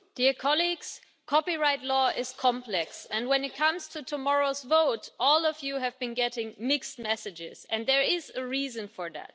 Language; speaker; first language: English; non-native, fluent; German